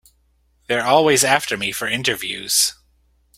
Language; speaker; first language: English; native; English